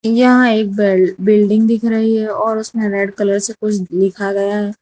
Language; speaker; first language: Hindi; non-native, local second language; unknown